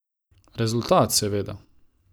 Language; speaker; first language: Slovenian; non-native, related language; Croatian